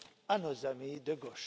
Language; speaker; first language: French; non-native, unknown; Romanian